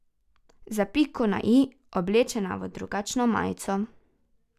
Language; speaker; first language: Slovenian; native; Slovenian